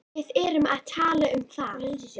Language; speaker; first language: Icelandic; native; Icelandic